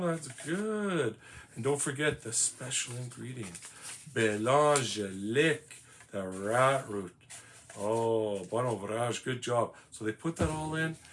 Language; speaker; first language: English; native; English